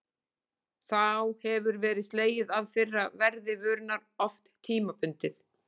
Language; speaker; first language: Icelandic; native; Icelandic